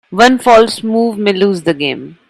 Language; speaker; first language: English; non-native, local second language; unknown